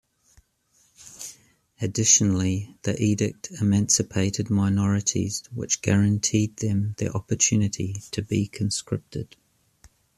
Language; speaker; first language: English; native; English